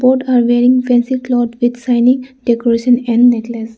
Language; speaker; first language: English; non-native, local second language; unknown